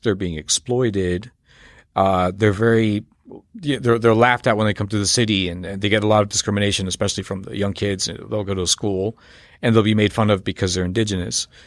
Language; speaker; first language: English; native; English